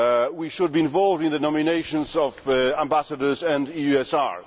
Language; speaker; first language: English; non-native, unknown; Polish